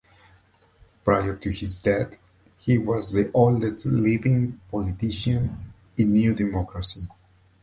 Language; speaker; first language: English; non-native, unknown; Spanish